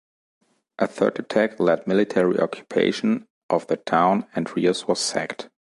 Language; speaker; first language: English; non-native, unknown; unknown